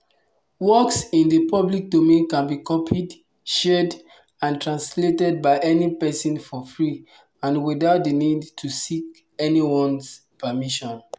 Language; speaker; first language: English; non-native, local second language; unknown